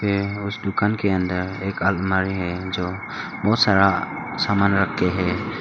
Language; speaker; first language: Hindi; non-native, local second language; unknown